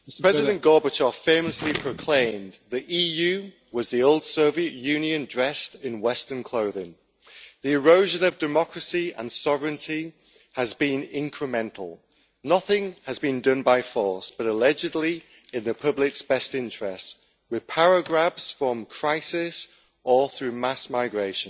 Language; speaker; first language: English; native; English